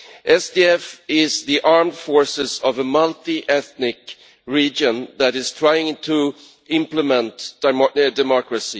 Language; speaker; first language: English; non-native, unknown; Swedish